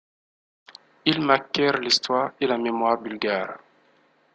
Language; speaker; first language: French; non-native, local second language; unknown